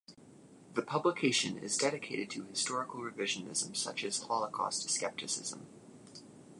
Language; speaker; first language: English; native; English